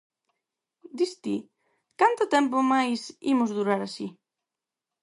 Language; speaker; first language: Galician; non-native, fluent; Spanish